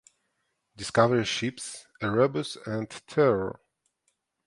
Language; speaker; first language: English; non-native, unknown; Ukrainian